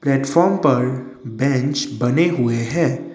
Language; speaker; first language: Hindi; non-native, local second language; Assamese